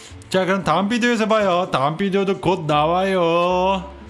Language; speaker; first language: Korean; native; Korean